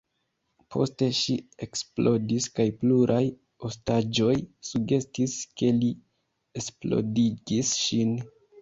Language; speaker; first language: Esperanto; non-native, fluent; Kinyarwanda